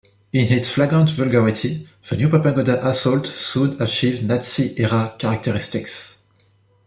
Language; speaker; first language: English; non-native, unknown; French